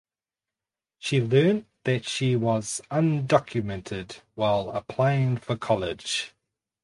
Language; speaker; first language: English; native; English